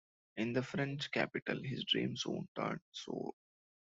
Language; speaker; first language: English; non-native, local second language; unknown